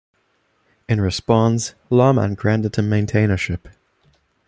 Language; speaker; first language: English; non-native, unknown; German